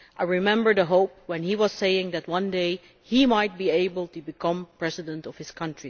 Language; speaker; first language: English; non-native, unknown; Dutch